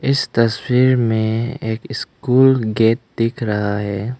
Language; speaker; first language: Hindi; non-native, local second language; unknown